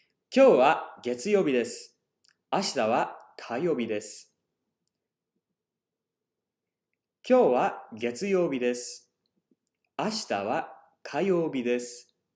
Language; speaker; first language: Japanese; non-native, fluent; English